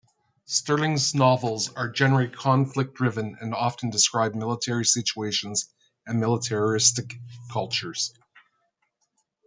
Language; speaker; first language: English; native; English